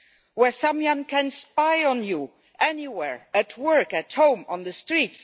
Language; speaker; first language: English; non-native, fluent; Luxembourgish